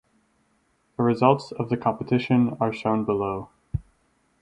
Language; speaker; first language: English; native; English